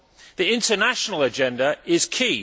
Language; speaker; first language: English; native; English